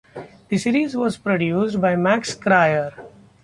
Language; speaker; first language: English; non-native, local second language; Marathi